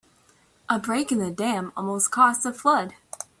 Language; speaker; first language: English; native; English